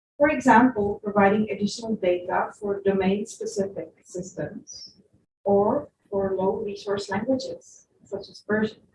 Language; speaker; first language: English; non-native, fluent; Dutch